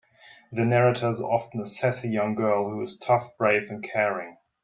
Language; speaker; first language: English; non-native, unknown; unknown